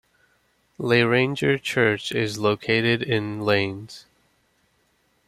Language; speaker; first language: English; native; English